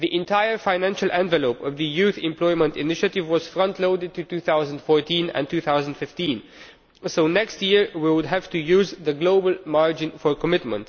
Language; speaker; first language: English; non-native, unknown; Romanian